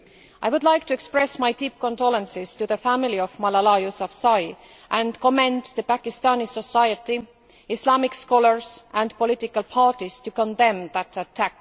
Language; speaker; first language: English; non-native, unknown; Estonian